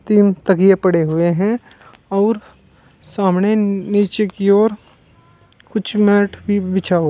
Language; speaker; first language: Hindi; native; Hindi